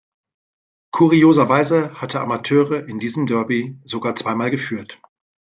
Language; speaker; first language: German; native; German